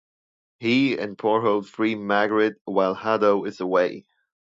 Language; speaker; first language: English; non-native, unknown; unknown